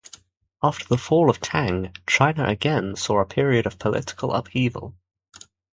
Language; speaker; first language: English; native; English